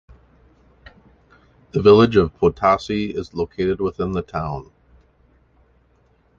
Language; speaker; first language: English; native; English